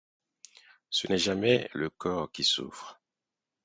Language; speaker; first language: French; non-native, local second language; Haitian Creole